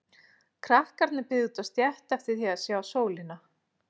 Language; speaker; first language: Icelandic; native; Icelandic